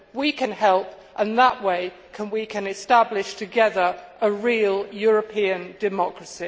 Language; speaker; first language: English; native; English